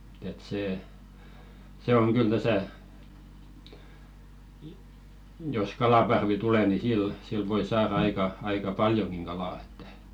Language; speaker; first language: Finnish; native; Finnish